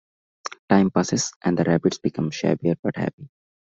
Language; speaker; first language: English; non-native, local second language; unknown